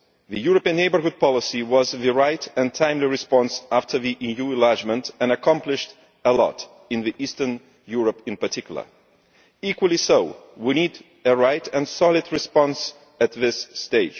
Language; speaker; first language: English; non-native, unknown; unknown